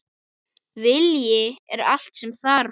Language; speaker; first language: Icelandic; native; Icelandic